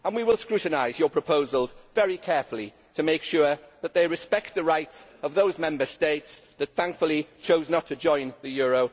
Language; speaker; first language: English; native; English